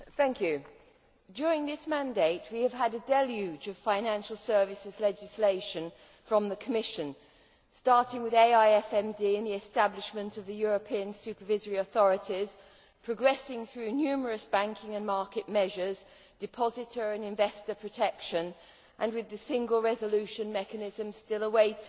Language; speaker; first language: English; native; English